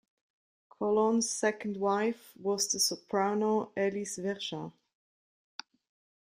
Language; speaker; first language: English; non-native, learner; Swiss German